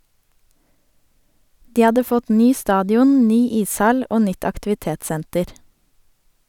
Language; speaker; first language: Norwegian; native; Norwegian